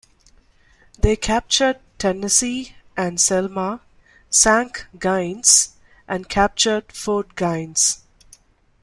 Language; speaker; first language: English; non-native, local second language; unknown